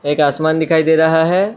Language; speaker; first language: Hindi; non-native, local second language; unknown